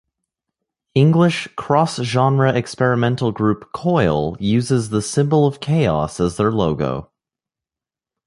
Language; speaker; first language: English; native; English